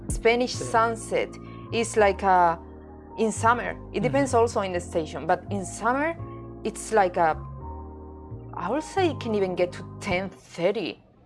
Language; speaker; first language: English; non-native, fluent; Spanish